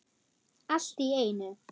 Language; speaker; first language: Icelandic; non-native, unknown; German